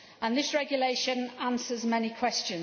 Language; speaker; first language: English; native; English